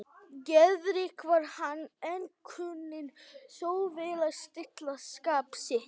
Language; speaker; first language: Icelandic; native; Icelandic